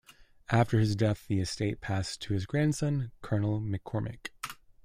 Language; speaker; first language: English; native; English